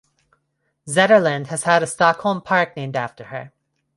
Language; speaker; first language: English; non-native, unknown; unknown